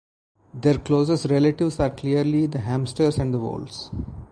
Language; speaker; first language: English; non-native, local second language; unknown